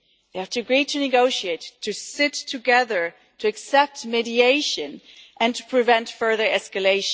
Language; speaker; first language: English; non-native, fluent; German